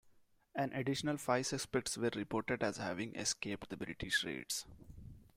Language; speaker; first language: English; non-native, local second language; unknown